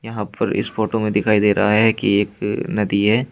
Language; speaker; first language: Hindi; native; Hindi